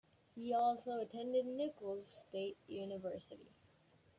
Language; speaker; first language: English; native; English